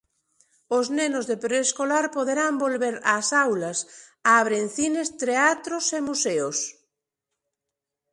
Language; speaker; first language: Galician; non-native, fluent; Spanish